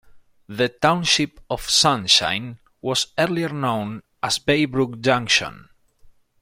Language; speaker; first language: English; non-native, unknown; Spanish